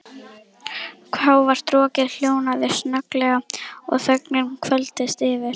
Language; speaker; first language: Icelandic; native; Icelandic